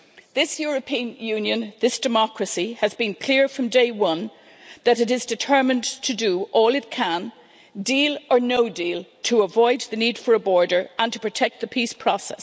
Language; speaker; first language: English; native; English